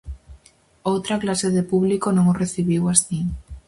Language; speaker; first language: Galician; native; Galician